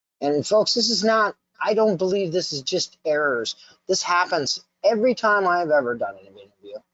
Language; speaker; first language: English; native; English